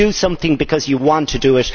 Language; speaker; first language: English; native; English